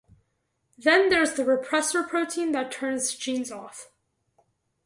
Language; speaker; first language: English; native; English